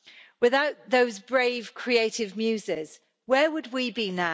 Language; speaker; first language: English; native; English